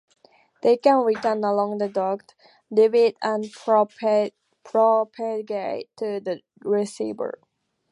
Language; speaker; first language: English; native; English